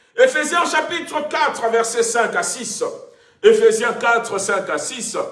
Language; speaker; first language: French; non-native, local second language; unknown